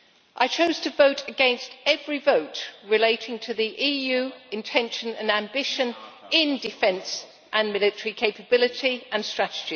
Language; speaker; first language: English; native; English